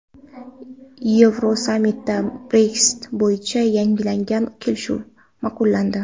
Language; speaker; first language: Uzbek; non-native, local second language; Kara-Kalpak